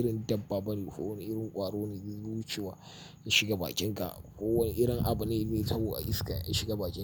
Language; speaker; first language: Hausa; native; Hausa